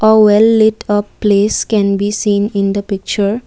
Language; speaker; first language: English; non-native, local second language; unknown